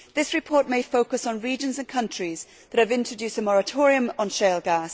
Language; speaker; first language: English; native; English